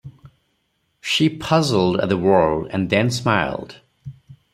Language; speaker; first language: English; non-native, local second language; Odia